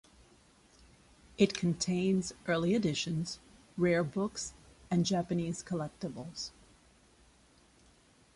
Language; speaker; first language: English; native; English